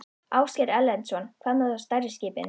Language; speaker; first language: Icelandic; native; Icelandic